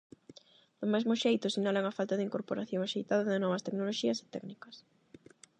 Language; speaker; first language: Galician; non-native, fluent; Spanish